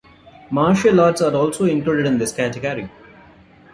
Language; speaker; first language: English; non-native, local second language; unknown